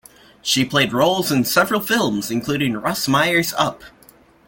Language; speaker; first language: English; native; English